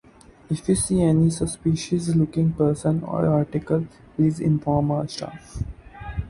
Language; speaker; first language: English; non-native, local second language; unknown